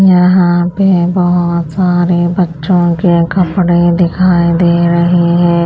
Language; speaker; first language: Hindi; non-native, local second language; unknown